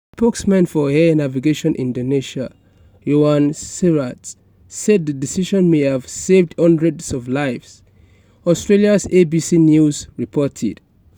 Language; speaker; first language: English; non-native, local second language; Yoruba